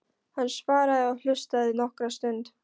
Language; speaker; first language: Icelandic; non-native, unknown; Polish